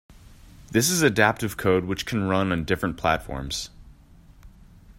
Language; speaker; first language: English; native; English